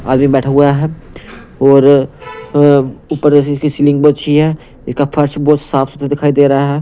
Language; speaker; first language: Hindi; non-native, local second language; Punjabi